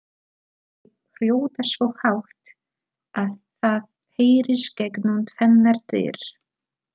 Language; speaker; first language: Icelandic; non-native, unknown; Polish